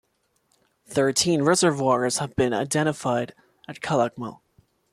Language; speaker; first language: English; non-native, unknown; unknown